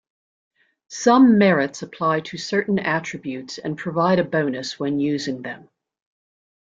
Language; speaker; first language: English; native; English